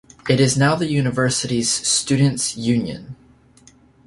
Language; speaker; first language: English; native; English